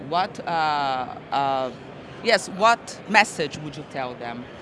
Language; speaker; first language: English; non-native, fluent; Portuguese